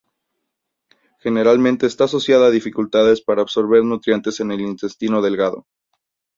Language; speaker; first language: Spanish; native; Spanish